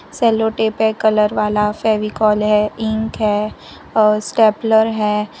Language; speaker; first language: Hindi; non-native, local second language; Gujarati